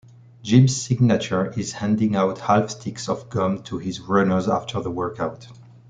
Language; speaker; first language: English; non-native, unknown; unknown